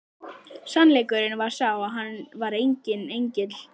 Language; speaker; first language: Icelandic; native; Icelandic